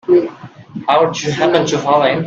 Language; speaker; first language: English; non-native, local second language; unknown